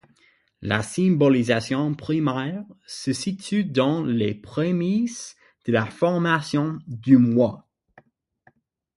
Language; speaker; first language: French; non-native, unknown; English